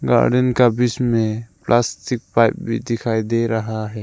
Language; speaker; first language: Hindi; non-native, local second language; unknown